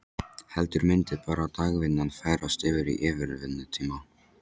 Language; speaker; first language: Icelandic; non-native, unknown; Polish